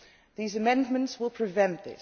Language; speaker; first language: English; non-native, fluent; Dutch